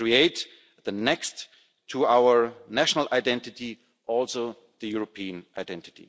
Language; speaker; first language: English; non-native, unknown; German